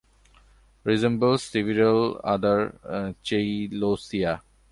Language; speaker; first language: English; non-native, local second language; Bangla